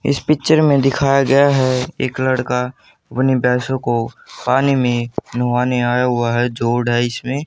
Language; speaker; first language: Hindi; native; Hindi